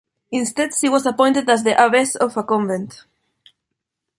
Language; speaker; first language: English; non-native, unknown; Spanish